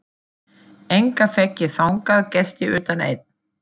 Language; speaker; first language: Icelandic; non-native, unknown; German